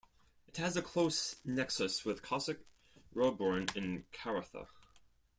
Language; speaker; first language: English; non-native, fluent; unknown